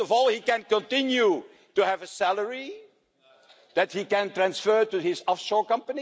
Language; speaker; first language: English; non-native, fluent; Dutch